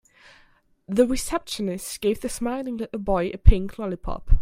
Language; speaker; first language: English; non-native, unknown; German